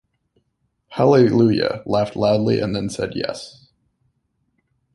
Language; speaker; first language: English; native; English